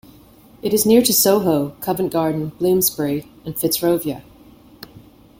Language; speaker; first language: English; native; English